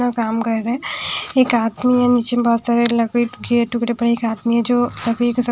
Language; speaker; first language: Hindi; non-native, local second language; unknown